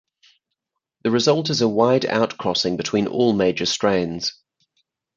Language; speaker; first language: English; native; English